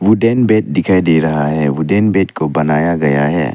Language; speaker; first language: Hindi; non-native, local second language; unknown